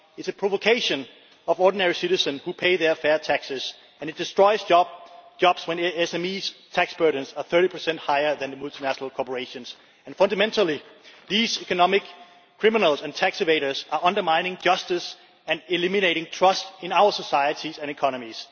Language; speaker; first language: English; non-native, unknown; Danish